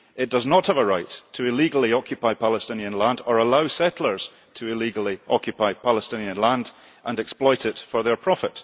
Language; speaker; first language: English; early bilingual, heritage; English